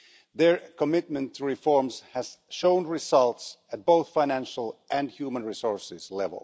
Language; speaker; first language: English; non-native, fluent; Finnish